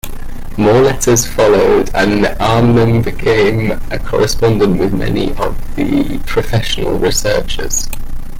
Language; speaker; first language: English; native; English